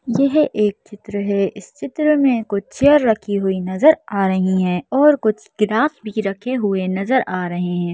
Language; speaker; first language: Hindi; native; Hindi